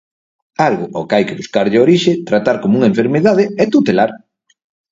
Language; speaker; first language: Galician; native; Galician